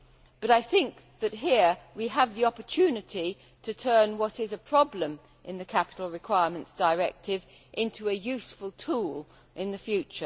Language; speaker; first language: English; native; English